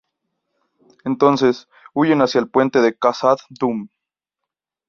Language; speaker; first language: Spanish; native; Spanish